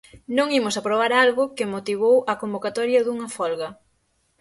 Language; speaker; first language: Galician; native; Galician